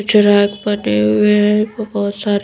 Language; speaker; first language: Hindi; native; Hindi